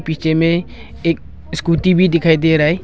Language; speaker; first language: Hindi; non-native, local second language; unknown